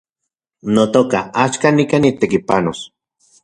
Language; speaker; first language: Central Puebla Nahuatl; non-native, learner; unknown